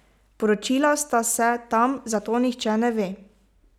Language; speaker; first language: Slovenian; native; Slovenian